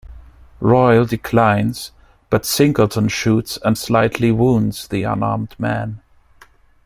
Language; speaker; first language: English; non-native, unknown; German